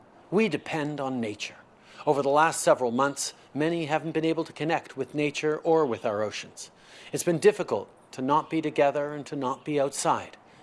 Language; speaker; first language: English; native; English